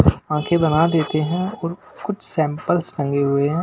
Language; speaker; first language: Hindi; non-native, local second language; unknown